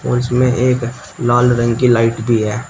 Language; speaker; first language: Hindi; native; Hindi